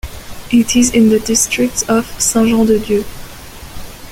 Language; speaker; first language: English; non-native, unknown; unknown